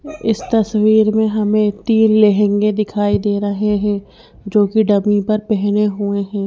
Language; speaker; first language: Hindi; native; Hindi